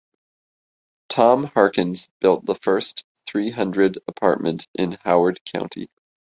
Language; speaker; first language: English; native; English